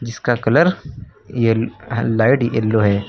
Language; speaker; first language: Hindi; native; Hindi